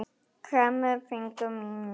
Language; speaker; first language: Icelandic; non-native, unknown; German